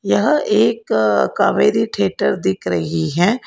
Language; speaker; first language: Hindi; non-native, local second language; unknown